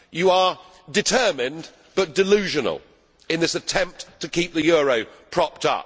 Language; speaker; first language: English; native; English